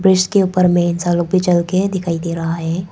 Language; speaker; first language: Hindi; non-native, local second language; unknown